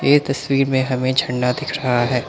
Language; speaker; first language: Hindi; non-native, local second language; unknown